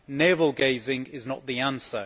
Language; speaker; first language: English; native; English